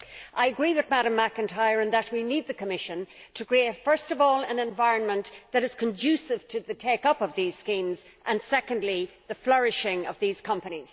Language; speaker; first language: English; native; English